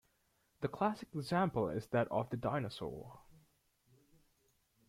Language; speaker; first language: English; native; English